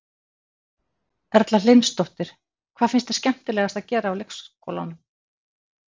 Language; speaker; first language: Icelandic; native; Icelandic